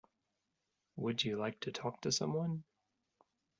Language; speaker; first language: English; native; English